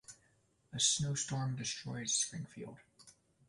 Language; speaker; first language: English; native; English